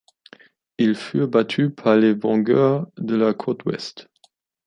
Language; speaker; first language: French; non-native, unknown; German